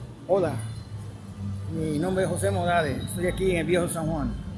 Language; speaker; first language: Spanish; native; Spanish